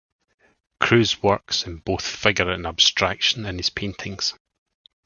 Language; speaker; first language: English; native; English